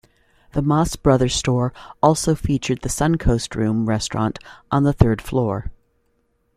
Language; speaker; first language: English; native; English